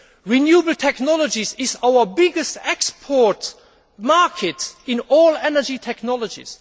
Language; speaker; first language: English; non-native, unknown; German